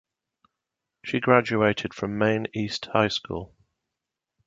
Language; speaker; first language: English; native; English